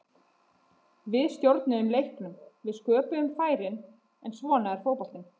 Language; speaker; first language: Icelandic; native; Icelandic